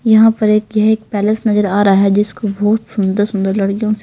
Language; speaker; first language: Hindi; non-native, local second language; Punjabi